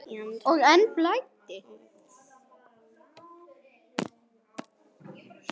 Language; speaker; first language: Icelandic; native; Icelandic